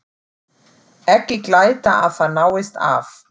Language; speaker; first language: Icelandic; non-native, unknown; German